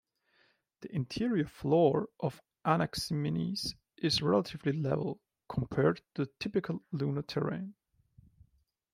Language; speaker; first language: English; non-native, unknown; German